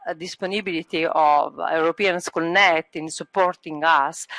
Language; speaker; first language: English; non-native, learner; Italian